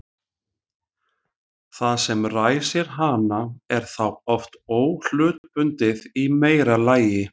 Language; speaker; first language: Icelandic; native; Icelandic